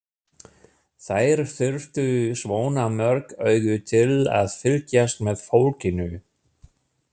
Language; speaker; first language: Icelandic; non-native, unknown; German